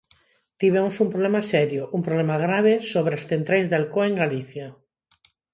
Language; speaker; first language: Galician; non-native, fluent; Spanish